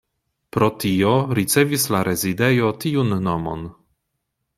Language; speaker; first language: Esperanto; non-native, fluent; Polish